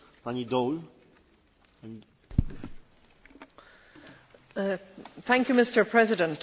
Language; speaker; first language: English; native; English